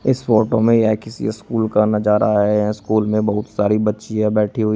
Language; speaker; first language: Hindi; native; Hindi